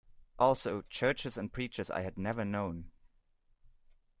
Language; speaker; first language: English; non-native, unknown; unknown